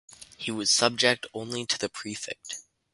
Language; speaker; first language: English; native; English